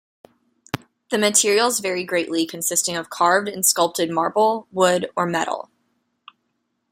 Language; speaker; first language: English; native; English